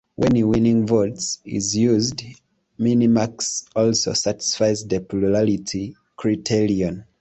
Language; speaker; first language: English; non-native, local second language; Ganda